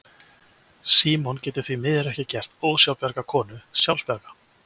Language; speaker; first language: Icelandic; native; Icelandic